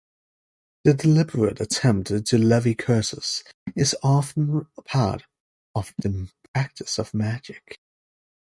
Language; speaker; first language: English; native; English